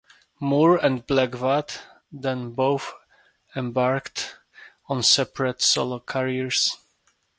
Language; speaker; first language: English; non-native, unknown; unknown